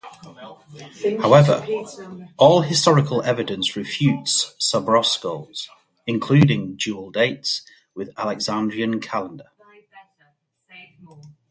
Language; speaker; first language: English; native; English